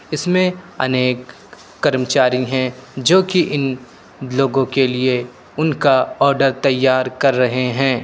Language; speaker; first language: Hindi; native; Hindi